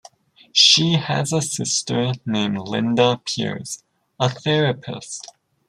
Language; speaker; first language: English; native; English